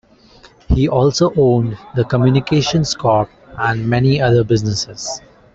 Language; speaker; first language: English; non-native, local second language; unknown